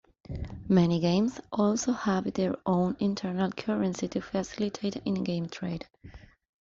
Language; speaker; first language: English; non-native, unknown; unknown